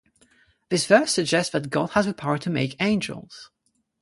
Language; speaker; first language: English; non-native, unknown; French